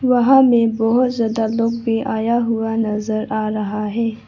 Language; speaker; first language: Hindi; non-native, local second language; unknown